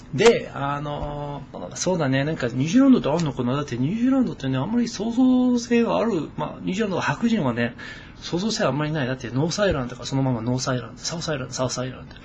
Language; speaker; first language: Japanese; non-native, fluent; English